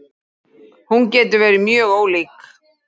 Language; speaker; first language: Icelandic; native; Icelandic